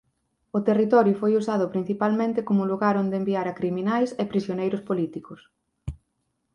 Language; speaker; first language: Galician; native; Galician